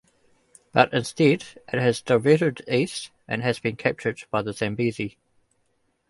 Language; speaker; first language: English; native; English